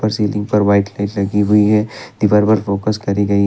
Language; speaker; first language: Hindi; non-native, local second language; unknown